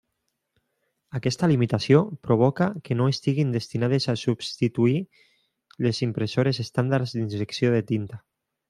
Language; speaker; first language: Catalan; non-native, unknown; Spanish